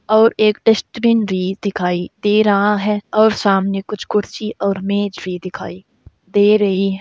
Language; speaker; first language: Hindi; native; Hindi